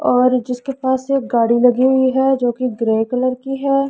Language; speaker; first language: Hindi; non-native, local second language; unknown